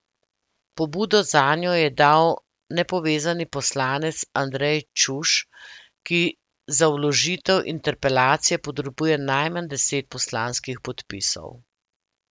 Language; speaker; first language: Slovenian; native; Slovenian